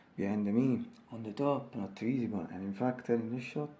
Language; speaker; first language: English; non-native, learner; Italian